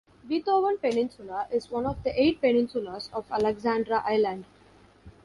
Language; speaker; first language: English; non-native, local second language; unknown